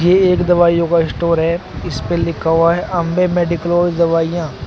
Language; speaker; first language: Hindi; native; Hindi